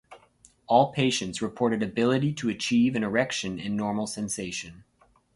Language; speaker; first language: English; native; English